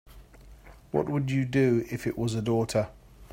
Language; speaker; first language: English; native; English